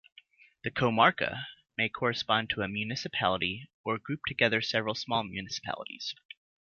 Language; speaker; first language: English; native; English